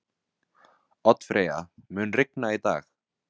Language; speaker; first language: Icelandic; non-native, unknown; Vietnamese